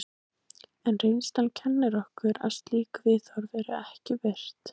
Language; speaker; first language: Icelandic; native; Icelandic